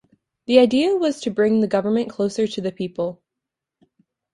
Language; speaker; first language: English; native; English